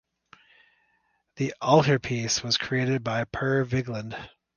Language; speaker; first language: English; native; English